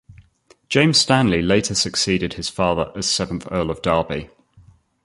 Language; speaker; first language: English; native; English